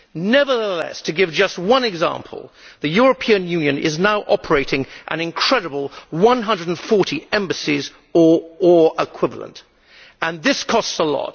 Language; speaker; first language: English; native; English